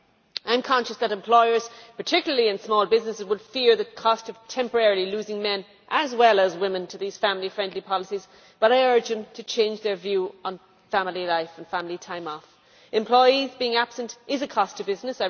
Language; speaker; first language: English; native; English